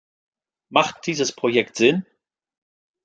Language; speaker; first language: German; non-native, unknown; French